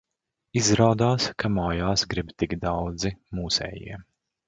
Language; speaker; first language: Latvian; native; Latvian